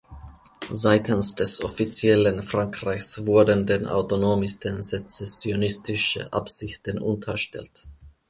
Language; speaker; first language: German; non-native, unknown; Finnish